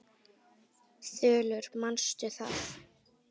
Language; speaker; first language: Icelandic; native; Icelandic